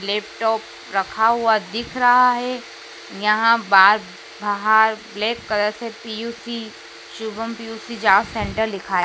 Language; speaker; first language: Hindi; native; Hindi